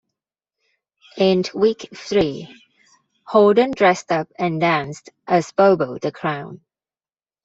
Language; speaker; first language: English; non-native, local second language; Cantonese